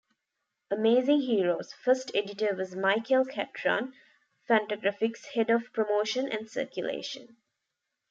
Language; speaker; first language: English; non-native, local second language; Tamil